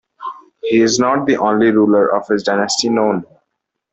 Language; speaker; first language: English; non-native, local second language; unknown